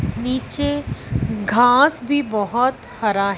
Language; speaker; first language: Hindi; non-native, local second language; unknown